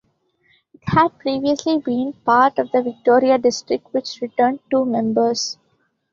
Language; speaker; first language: English; non-native, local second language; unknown